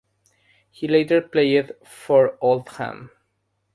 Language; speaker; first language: English; non-native, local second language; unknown